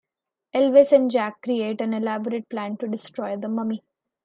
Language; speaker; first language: English; non-native, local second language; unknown